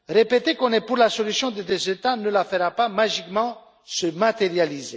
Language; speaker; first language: French; non-native, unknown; Romanian